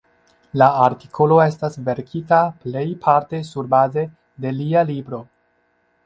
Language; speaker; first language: Esperanto; non-native, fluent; Chinese